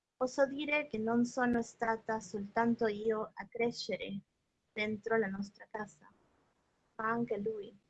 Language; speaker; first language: Italian; non-native, fluent; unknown